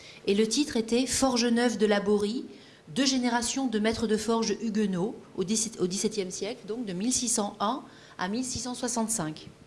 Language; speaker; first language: French; early bilingual, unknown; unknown